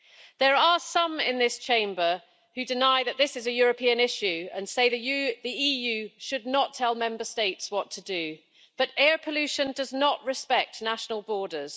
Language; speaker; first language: English; native; English